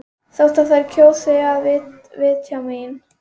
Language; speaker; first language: Icelandic; native; Icelandic